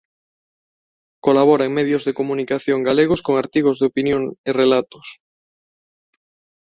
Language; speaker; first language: Galician; non-native, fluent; Spanish